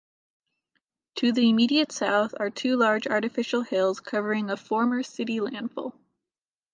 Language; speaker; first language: English; native; English